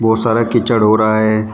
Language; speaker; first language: Hindi; native; Hindi